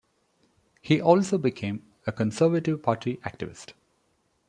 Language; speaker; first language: English; non-native, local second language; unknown